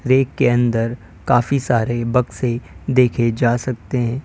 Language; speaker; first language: Hindi; native; Hindi